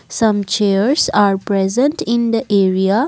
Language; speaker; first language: English; non-native, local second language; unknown